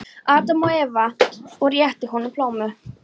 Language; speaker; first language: Icelandic; non-native, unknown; Polish